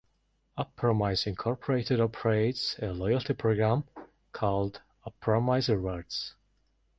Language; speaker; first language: English; non-native, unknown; Mongolian